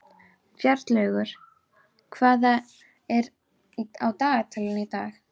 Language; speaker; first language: Icelandic; native; Icelandic